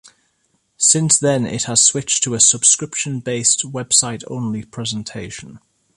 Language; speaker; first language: English; native; English